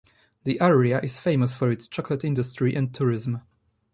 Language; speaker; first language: English; non-native, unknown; Polish